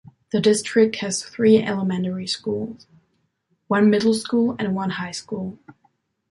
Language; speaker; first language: English; non-native, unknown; German